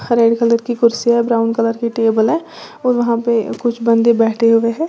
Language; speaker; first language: Hindi; native; Hindi